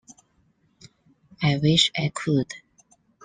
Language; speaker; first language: English; non-native, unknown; Chinese